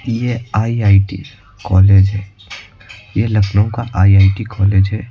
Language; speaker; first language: Hindi; native; Hindi